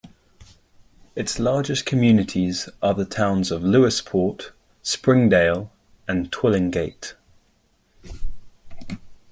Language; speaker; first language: English; native; English